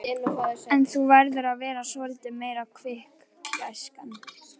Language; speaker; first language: Icelandic; native; Icelandic